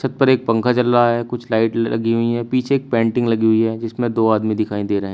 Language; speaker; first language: Hindi; native; Hindi